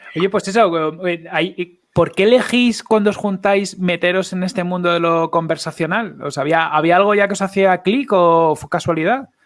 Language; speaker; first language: Spanish; native; Spanish